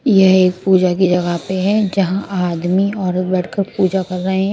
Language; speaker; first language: Hindi; non-native, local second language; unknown